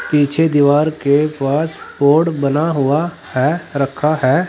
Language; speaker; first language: Hindi; native; Hindi